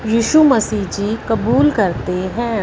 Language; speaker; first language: Hindi; non-native, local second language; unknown